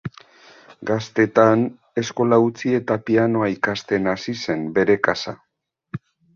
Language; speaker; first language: Basque; native; Basque